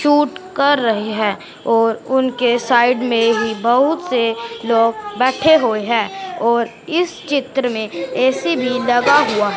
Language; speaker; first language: Hindi; non-native, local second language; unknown